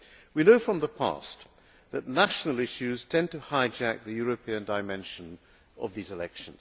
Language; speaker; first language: English; non-native, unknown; Hungarian